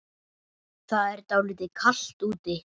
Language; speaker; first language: Icelandic; native; Icelandic